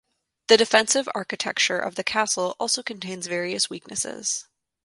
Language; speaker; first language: English; native; English